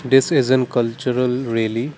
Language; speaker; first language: English; non-native, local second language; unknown